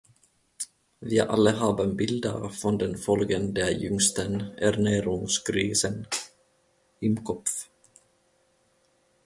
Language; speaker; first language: German; non-native, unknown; Finnish